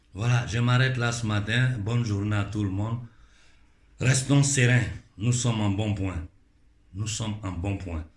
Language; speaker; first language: French; non-native, local second language; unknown